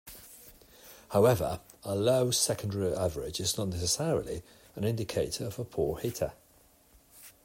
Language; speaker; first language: English; non-native, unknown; Catalan